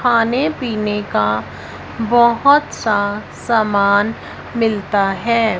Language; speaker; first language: Hindi; non-native, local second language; Punjabi